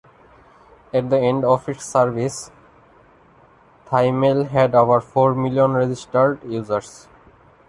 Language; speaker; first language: English; non-native, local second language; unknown